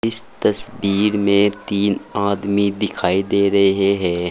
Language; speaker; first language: Hindi; native; Hindi